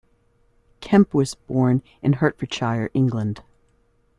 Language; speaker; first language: English; native; English